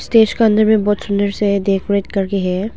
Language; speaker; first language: Hindi; non-native, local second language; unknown